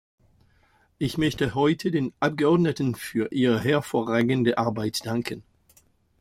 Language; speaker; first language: German; non-native, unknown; French